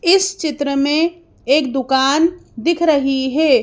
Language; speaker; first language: Hindi; native; Hindi